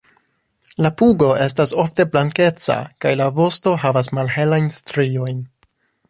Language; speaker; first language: Esperanto; non-native, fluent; English